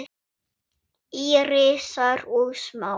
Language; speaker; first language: Icelandic; non-native, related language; Swedish